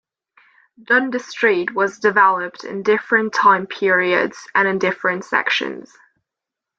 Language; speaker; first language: English; non-native, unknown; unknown